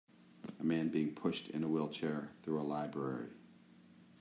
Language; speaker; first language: English; native; English